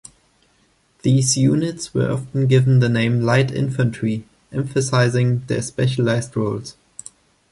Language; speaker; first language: English; non-native, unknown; German